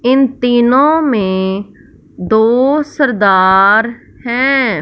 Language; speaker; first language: Hindi; non-native, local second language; Punjabi